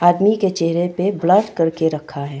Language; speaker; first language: Hindi; non-native, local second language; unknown